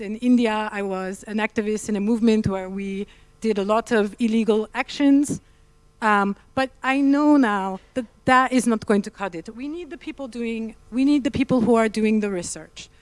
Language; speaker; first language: English; non-native, local second language; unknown